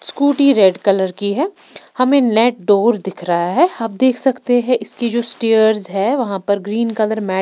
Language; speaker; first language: Hindi; non-native, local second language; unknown